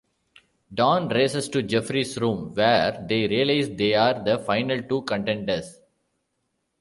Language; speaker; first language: English; non-native, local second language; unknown